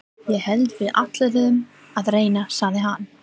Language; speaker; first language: Icelandic; non-native, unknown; English